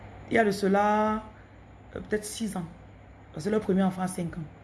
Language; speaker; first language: French; non-native, local second language; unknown